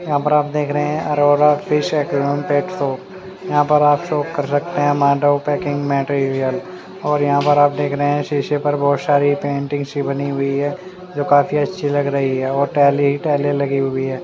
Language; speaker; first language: Hindi; native; Hindi